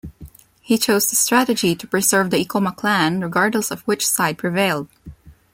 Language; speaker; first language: English; non-native, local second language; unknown